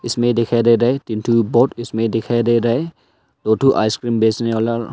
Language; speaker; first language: Hindi; early bilingual, other home language; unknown